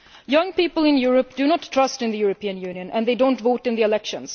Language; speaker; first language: English; non-native, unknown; Swedish